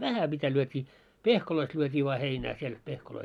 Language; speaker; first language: Finnish; early bilingual, heritage; Finnish